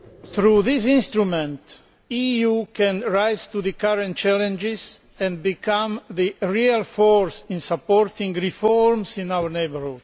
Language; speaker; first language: English; non-native, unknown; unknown